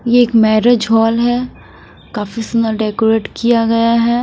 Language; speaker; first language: Hindi; non-native, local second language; Punjabi